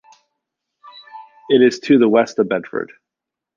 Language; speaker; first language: English; native; English